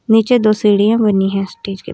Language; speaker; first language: Hindi; native; Hindi